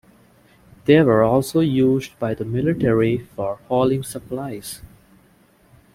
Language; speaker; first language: English; non-native, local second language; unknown